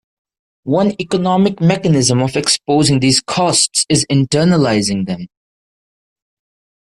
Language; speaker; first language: English; non-native, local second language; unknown